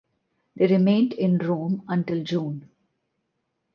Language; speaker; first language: English; non-native, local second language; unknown